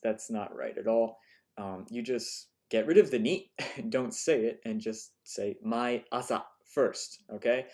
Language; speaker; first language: English; native; English